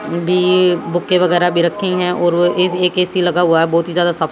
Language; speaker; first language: Hindi; native; Hindi